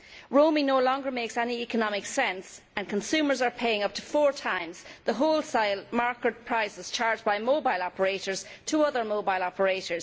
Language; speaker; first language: English; native; English